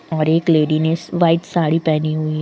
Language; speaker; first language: Hindi; native; Hindi